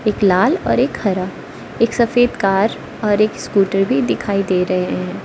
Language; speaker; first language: Hindi; non-native, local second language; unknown